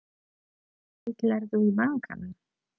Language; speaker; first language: Icelandic; non-native, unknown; Polish